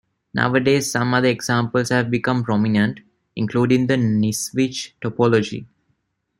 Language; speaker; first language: English; non-native, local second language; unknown